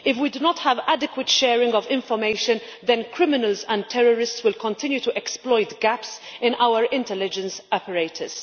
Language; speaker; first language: English; non-native, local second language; Maltese